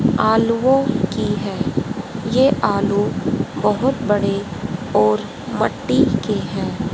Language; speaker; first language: Hindi; native; Hindi